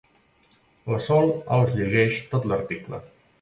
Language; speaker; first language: Catalan; native; Catalan